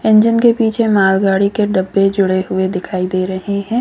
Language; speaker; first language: Hindi; native; Hindi